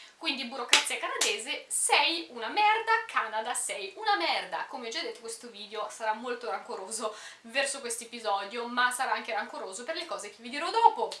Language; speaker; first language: Italian; early bilingual, other home language; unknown